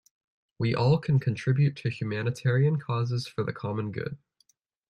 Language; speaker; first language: English; native; English